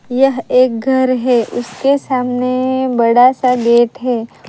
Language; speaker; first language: Hindi; non-native, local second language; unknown